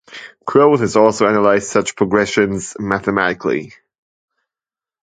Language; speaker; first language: English; non-native, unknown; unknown